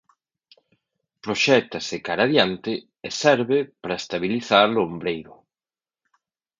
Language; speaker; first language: Galician; native; Galician